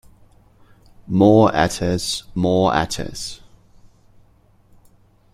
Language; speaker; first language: English; native; English